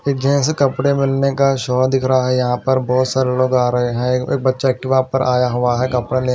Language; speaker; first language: Hindi; non-native, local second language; Punjabi